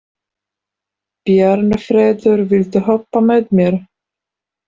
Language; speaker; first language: Icelandic; non-native, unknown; Polish